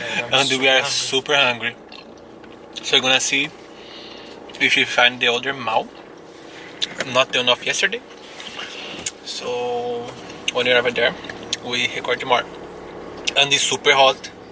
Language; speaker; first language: English; non-native, fluent; Portuguese